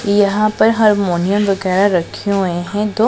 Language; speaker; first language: Hindi; non-native, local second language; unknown